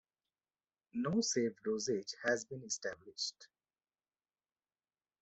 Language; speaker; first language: English; non-native, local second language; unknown